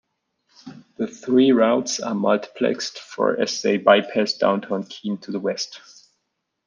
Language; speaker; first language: English; non-native, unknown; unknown